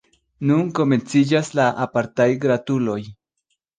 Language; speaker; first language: Esperanto; non-native, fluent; Spanish